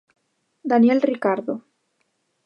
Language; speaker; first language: Galician; native; Galician